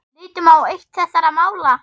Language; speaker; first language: Icelandic; non-native, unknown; German